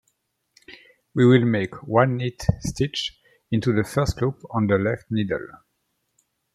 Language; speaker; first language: English; native; English